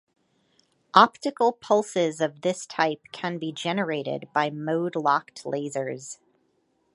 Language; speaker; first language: English; native; English